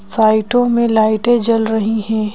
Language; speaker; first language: Hindi; native; Hindi